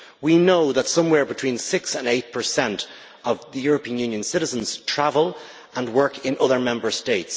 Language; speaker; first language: English; native; English